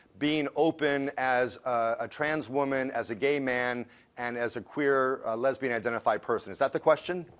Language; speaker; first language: English; native; English